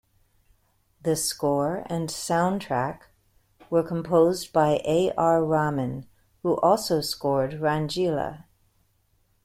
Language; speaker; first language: English; native; English